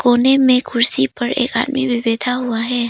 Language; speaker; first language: Hindi; early bilingual, other home language; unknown